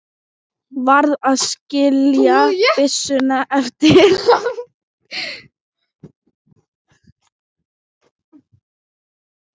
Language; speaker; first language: Icelandic; non-native, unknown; Thai